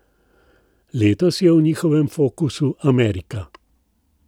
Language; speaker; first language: Slovenian; native; Slovenian